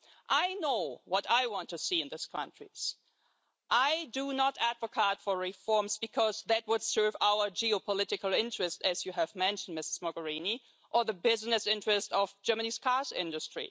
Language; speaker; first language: English; non-native, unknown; German